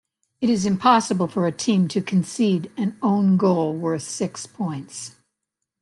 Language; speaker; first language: English; native; English